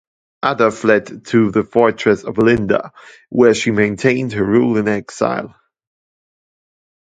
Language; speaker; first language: English; non-native, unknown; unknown